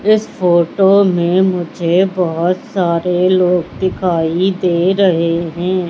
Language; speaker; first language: Hindi; native; Hindi